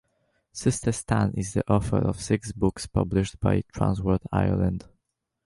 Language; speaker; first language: English; native; English